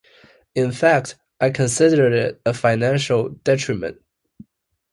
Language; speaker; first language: English; non-native, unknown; Chinese